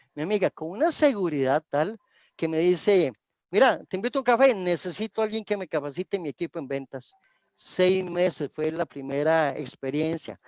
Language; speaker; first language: Spanish; native; Spanish